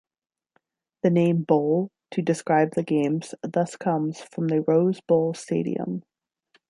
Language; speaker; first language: English; native; English